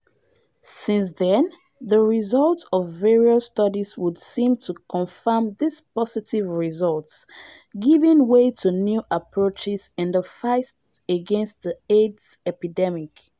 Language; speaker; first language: English; non-native, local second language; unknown